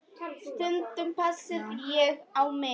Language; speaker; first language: Icelandic; non-native, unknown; Polish